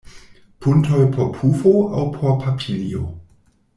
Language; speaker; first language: Esperanto; non-native, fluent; German